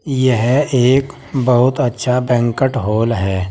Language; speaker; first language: Hindi; native; Hindi